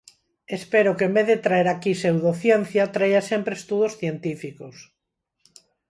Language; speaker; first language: Galician; non-native, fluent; Spanish